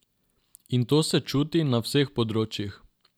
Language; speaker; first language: Slovenian; non-native, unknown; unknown